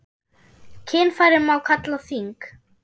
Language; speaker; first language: Icelandic; non-native, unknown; German